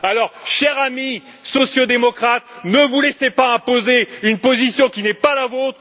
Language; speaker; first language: French; native; French